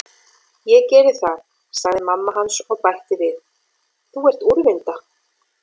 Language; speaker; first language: Icelandic; native; Icelandic